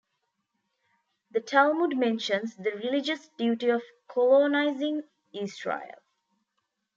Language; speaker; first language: English; non-native, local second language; Tamil